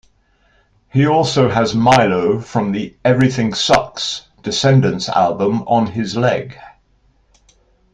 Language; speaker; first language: English; native; English